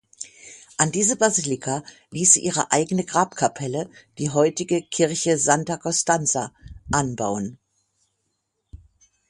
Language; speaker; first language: German; native; German